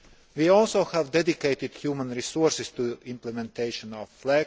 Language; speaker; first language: English; non-native, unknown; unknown